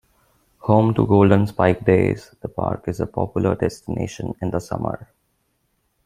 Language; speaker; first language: English; non-native, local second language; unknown